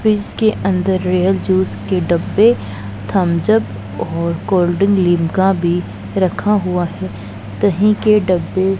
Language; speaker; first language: Hindi; non-native, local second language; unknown